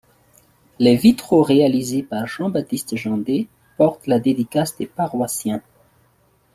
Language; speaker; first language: French; non-native, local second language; Malagasy